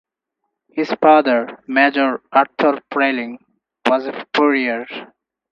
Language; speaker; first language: English; non-native, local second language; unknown